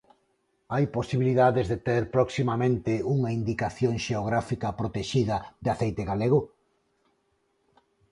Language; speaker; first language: Galician; non-native, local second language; Spanish